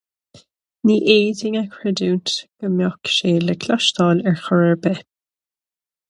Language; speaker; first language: Irish; non-native, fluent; English